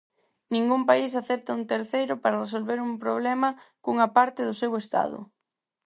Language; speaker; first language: Galician; non-native, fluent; Spanish